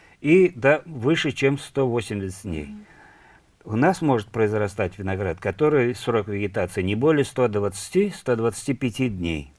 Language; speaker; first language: Russian; non-native, local second language; Tatar